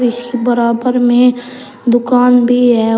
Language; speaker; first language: Hindi; native; Hindi